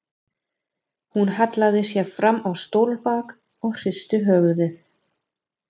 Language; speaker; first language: Icelandic; non-native, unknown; German